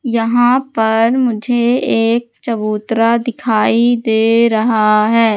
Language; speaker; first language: Hindi; native; Hindi